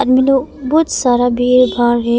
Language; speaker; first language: Hindi; non-native, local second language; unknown